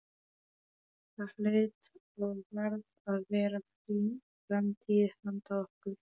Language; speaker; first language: Icelandic; non-native, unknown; Polish